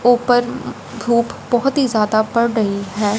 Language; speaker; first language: Hindi; non-native, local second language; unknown